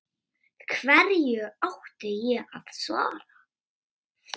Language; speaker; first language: Icelandic; native; Icelandic